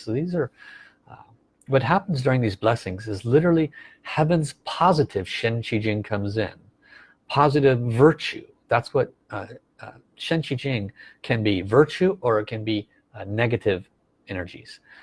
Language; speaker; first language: English; native; English